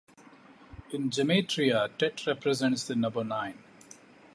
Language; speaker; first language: English; non-native, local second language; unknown